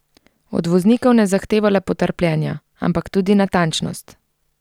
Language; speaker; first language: Slovenian; native; Slovenian